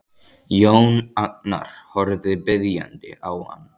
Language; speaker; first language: Icelandic; native; Icelandic